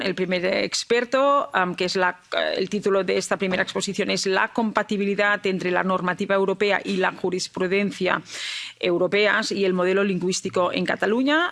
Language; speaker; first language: Spanish; non-native, local second language; Catalan